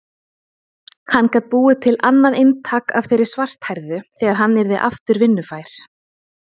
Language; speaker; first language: Icelandic; native; Icelandic